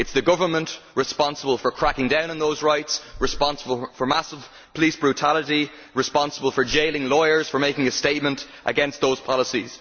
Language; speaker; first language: English; native; English